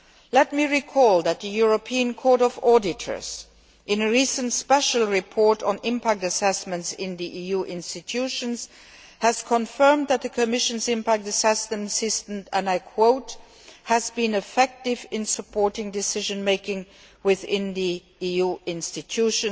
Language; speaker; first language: English; non-native, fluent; Luxembourgish